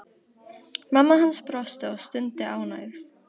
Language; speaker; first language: Icelandic; native; Icelandic